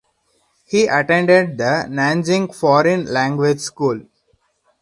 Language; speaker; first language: English; non-native, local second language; Hindi